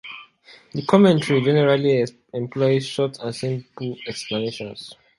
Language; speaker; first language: English; native; English